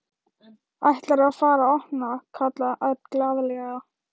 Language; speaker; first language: Icelandic; non-native, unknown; Thai